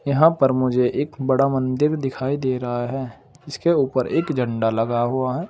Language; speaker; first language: Hindi; native; Hindi